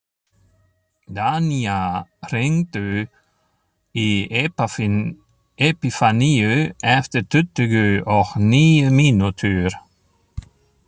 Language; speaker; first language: Icelandic; non-native, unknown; German